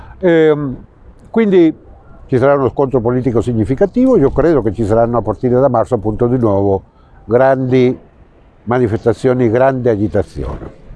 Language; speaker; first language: Italian; non-native, fluent; Spanish